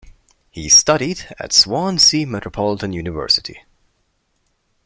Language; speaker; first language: English; non-native, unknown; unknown